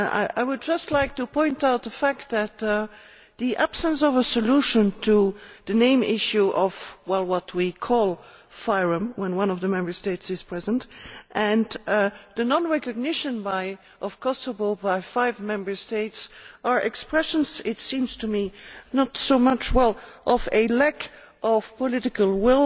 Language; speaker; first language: English; non-native, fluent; Dutch